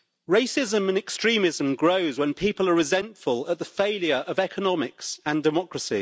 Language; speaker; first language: English; native; English